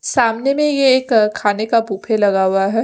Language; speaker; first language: Hindi; non-native, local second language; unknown